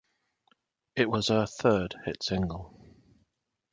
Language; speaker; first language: English; native; English